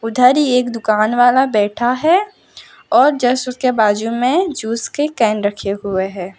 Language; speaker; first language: Hindi; non-native, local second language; Gujarati